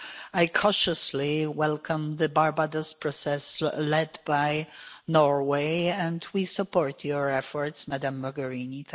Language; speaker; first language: English; non-native, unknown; Polish